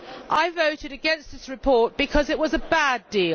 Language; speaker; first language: English; native; English